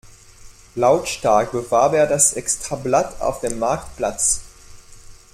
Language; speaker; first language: German; non-native, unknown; French